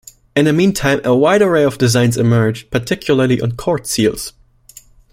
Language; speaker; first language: English; non-native, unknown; German